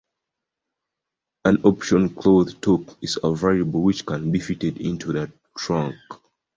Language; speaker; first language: English; non-native, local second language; Ganda